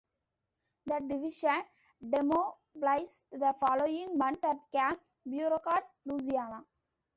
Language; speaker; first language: English; non-native, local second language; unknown